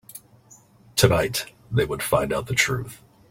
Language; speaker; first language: English; native; English